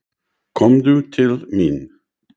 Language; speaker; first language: Icelandic; non-native, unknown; English